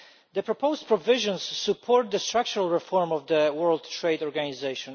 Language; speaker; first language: English; non-native, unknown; Polish